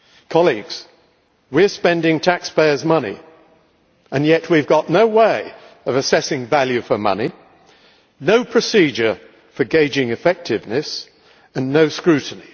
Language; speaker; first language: English; native; English